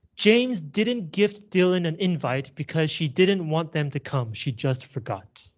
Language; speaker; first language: English; native; English